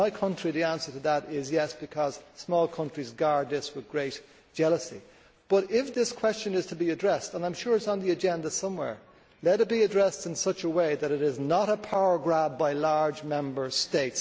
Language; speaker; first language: English; native; English